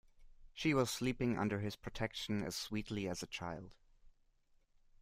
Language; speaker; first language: English; non-native, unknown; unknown